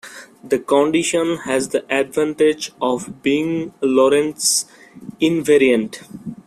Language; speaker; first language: English; non-native, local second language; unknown